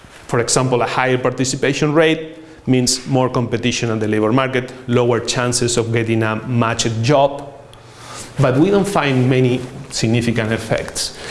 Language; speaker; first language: English; non-native, fluent; Spanish